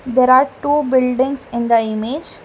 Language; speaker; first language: English; non-native, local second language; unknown